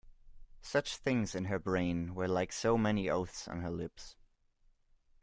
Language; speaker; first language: English; non-native, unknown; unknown